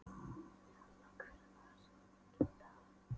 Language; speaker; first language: Icelandic; non-native, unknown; Polish